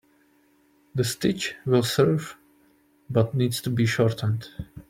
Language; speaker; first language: English; non-native, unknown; Czech